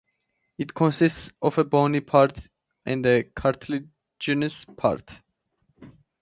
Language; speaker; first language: English; native; English